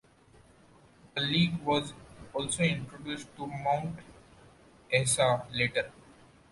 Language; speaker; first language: English; non-native, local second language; Marathi